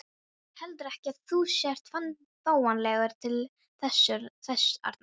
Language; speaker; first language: Icelandic; non-native, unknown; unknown